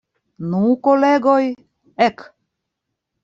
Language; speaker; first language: Esperanto; non-native, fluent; Russian